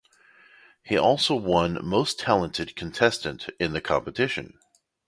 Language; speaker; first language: English; native; English